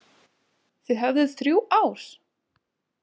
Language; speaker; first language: Icelandic; native; Icelandic